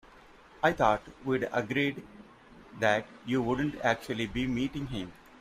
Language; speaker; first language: English; non-native, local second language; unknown